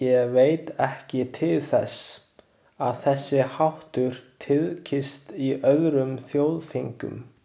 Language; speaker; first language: Icelandic; non-native, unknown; Chinese